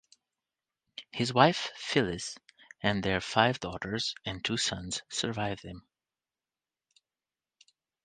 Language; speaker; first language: English; non-native, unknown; Portuguese